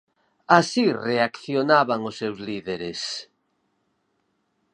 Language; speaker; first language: Galician; native; Galician